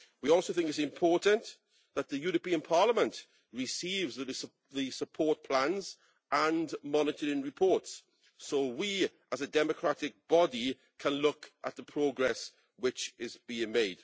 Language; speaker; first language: English; native; English